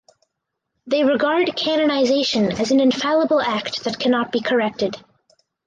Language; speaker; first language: English; native; English